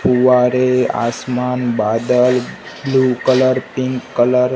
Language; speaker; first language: Hindi; non-native, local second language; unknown